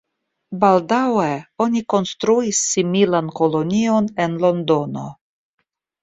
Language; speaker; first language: Esperanto; non-native, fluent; Russian